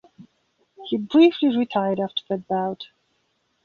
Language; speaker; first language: English; non-native, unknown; Belarusian